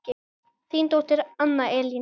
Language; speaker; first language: Icelandic; native; Icelandic